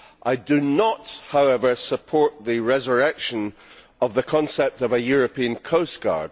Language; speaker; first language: English; native; English